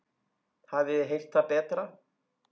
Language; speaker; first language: Icelandic; native; Icelandic